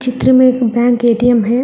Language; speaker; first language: Hindi; non-native, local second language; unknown